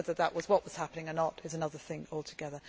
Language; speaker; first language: English; native; English